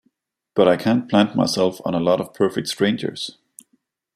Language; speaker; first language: English; non-native, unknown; Danish